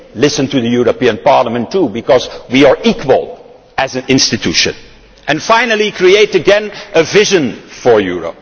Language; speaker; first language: English; non-native, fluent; Dutch